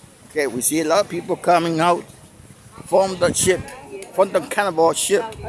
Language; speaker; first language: English; non-native, fluent; Spanish